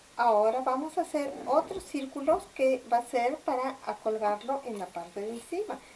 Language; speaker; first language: Spanish; native; Spanish